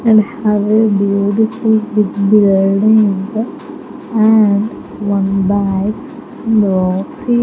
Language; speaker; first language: English; non-native, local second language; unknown